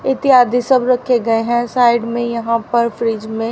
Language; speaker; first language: Hindi; native; Hindi